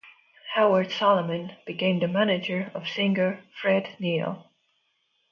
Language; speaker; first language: English; non-native, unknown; Estonian